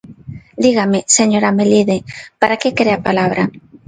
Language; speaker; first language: Galician; non-native, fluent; Spanish